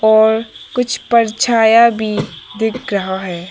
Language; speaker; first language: Hindi; non-native, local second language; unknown